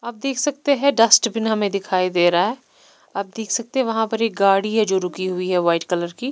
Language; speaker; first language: Hindi; non-native, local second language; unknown